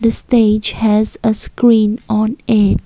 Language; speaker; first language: English; non-native, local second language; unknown